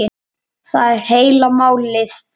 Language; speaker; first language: Icelandic; native; Icelandic